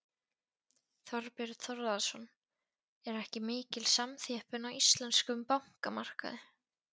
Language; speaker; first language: Icelandic; non-native, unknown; Polish